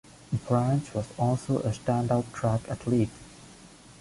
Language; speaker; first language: English; non-native, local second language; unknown